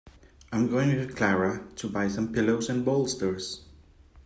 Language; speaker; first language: English; non-native, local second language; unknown